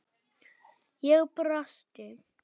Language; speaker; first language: Icelandic; non-native, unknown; German